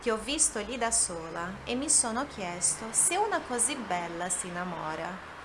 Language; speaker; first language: Italian; non-native, fluent; Portuguese